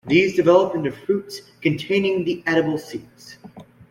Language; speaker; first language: English; native; English